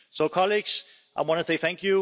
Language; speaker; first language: English; non-native, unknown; Danish